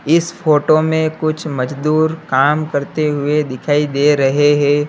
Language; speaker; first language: Hindi; native; Hindi